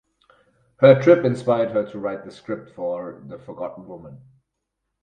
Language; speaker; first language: English; non-native, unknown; German